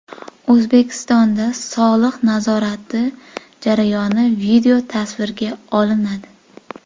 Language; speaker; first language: Uzbek; native; Uzbek